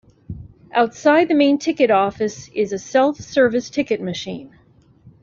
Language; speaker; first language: English; native; English